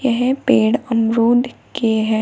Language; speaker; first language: Hindi; native; Hindi